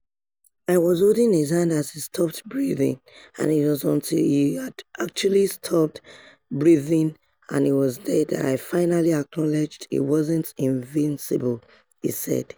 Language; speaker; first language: English; non-native, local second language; Yoruba